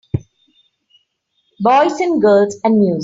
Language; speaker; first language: English; non-native, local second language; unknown